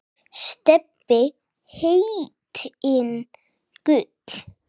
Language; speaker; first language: Icelandic; non-native, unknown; English